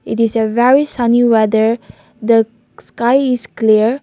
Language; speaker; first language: English; non-native, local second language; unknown